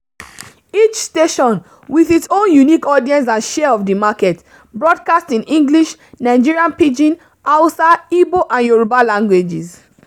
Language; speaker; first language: English; non-native, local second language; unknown